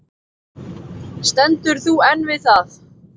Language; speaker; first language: Icelandic; native; Icelandic